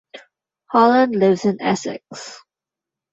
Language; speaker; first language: English; non-native, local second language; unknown